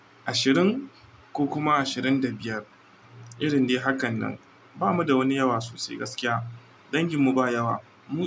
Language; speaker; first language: Hausa; non-native, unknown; Igbo